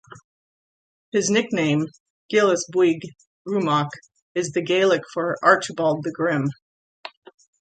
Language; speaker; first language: English; native; English